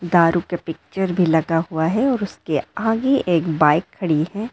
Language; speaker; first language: Hindi; non-native, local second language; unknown